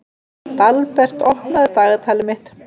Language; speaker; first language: Icelandic; native; Icelandic